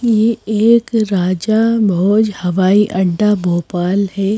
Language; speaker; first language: Hindi; native; Hindi